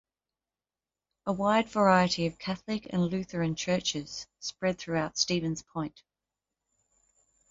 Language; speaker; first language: English; native; English